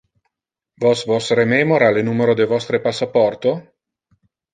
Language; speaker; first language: Interlingua; non-native, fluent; Italian